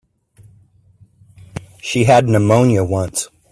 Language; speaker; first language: English; native; English